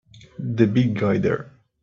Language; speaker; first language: English; native; English